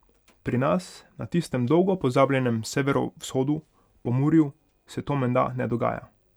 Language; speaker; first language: Slovenian; non-native, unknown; Hungarian